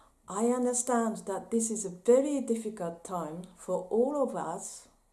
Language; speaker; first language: English; non-native, fluent; Japanese